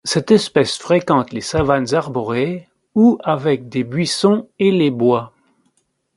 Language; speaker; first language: French; native; French